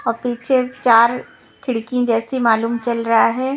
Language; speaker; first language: Hindi; non-native, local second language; Punjabi